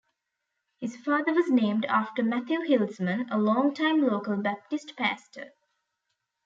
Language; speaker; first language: English; non-native, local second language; Tamil